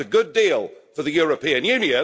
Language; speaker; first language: English; native; English